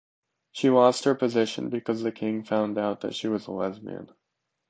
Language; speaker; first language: English; native; English